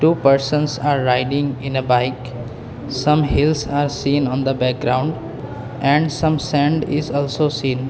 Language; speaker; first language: English; non-native, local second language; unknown